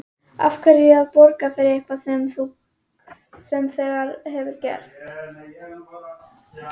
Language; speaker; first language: Icelandic; native; Icelandic